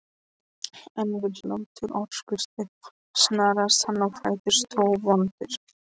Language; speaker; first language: Icelandic; non-native, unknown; Polish